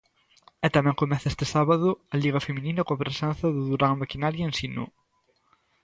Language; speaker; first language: Galician; native; Galician